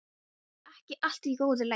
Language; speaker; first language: Icelandic; non-native, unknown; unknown